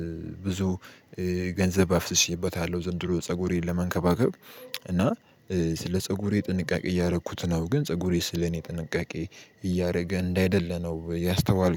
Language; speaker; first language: Amharic; native; Amharic